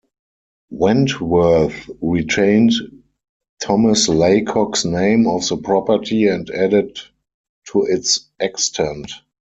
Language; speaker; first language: English; non-native, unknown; German